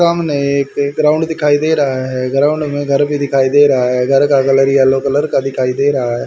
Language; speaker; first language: Hindi; native; Hindi